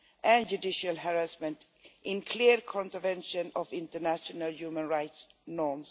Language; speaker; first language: English; non-native, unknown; Swedish